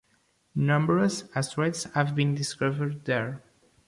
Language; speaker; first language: English; non-native, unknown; Portuguese